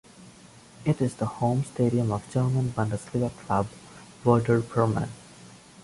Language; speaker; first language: English; non-native, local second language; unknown